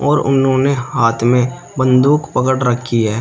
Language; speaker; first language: Hindi; native; Hindi